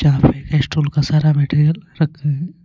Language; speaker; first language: Hindi; non-native, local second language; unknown